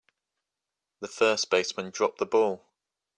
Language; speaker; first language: English; native; English